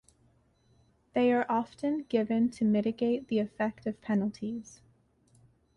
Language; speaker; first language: English; native; English